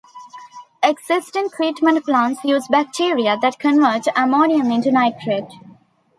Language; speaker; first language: English; non-native, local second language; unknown